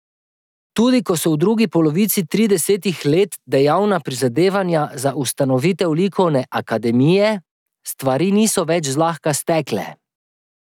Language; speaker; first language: Slovenian; native; Slovenian